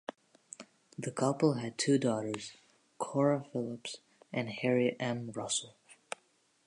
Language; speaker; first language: English; native; English